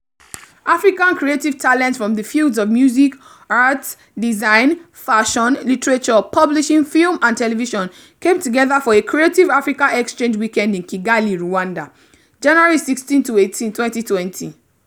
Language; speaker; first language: English; non-native, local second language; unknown